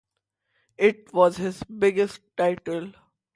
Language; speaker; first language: English; non-native, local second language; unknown